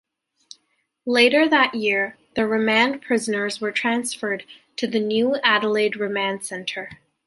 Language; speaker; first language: English; native; English